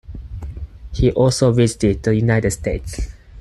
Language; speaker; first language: English; non-native, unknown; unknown